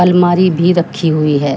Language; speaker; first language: Hindi; native; Hindi